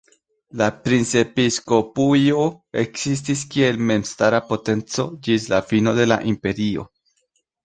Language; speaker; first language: Esperanto; non-native, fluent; Spanish